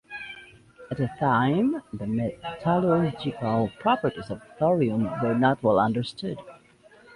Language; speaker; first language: English; native; English